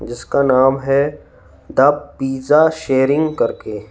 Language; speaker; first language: Hindi; native; Hindi